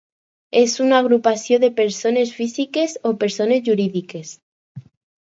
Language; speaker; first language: Catalan; non-native, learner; Spanish